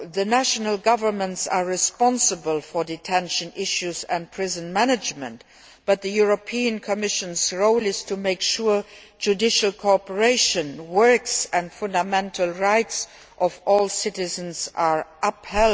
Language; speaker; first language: English; non-native, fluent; Luxembourgish